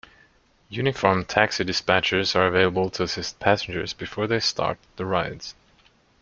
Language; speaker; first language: English; non-native, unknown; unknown